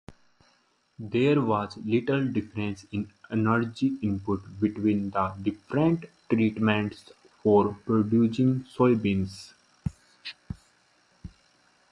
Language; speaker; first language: English; non-native, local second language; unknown